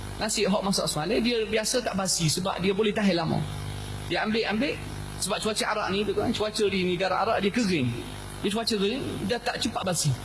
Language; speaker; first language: Malay; non-native, fluent; Arabic